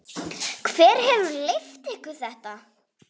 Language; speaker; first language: Icelandic; native; Icelandic